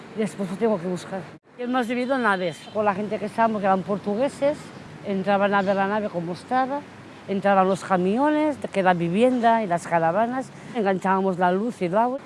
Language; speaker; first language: Spanish; native; Spanish